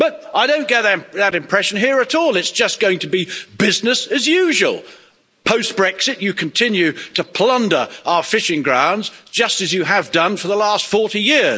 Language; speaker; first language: English; native; English